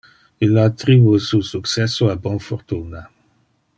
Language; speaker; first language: Interlingua; non-native, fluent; Dutch